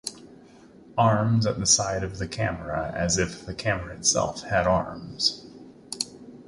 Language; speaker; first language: English; native; English